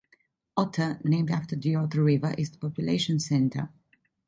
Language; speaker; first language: English; non-native, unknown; Italian